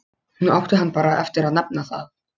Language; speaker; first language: Icelandic; non-native, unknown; Polish